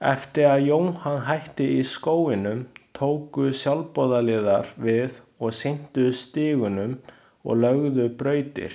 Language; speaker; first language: Icelandic; non-native, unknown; Chinese